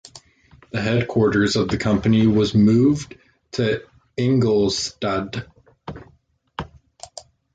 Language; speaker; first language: English; native; English